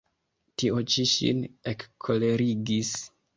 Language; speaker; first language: Esperanto; non-native, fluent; Kinyarwanda